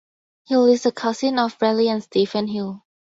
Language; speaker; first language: English; non-native, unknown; Thai